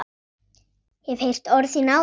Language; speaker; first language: Icelandic; native; Icelandic